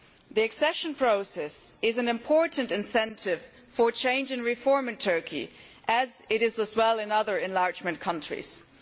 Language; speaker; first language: English; non-native, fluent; German